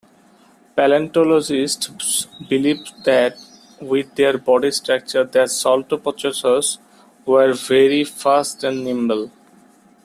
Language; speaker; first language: English; non-native, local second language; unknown